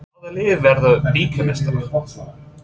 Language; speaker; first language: Icelandic; non-native, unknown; English